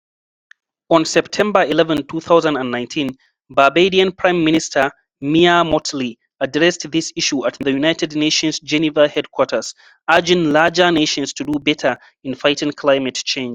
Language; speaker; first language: English; non-native, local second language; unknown